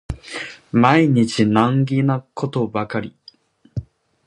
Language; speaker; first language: Japanese; non-native, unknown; Chinese